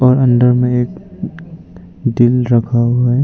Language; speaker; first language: Hindi; non-native, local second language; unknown